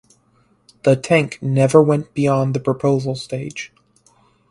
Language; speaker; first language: English; native; English